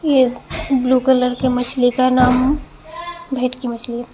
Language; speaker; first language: Hindi; non-native, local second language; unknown